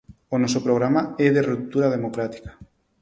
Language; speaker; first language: Galician; non-native, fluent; Spanish